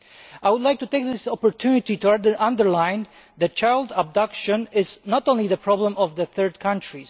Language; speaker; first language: English; non-native, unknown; Polish